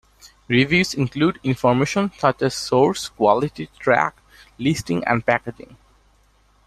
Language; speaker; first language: English; non-native, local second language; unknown